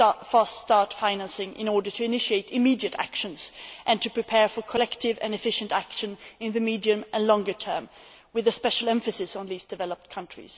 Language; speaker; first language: English; non-native, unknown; Swedish